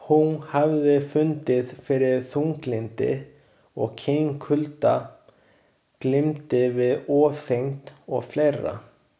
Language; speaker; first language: Icelandic; non-native, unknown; Chinese